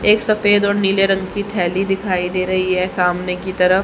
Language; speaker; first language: Hindi; native; Hindi